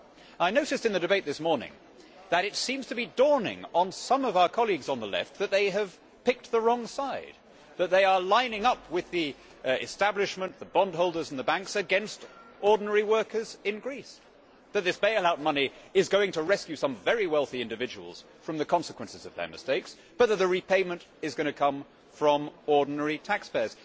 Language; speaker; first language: English; native; English